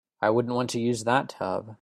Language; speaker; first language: English; native; English